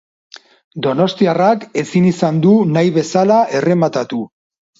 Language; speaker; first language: Basque; non-native, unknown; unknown